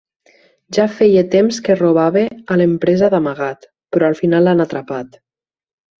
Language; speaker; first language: Catalan; native; Catalan